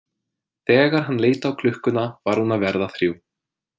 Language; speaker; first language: Icelandic; non-native, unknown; English